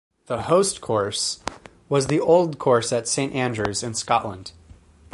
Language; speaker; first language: English; native; English